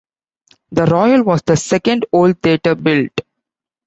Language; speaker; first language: English; non-native, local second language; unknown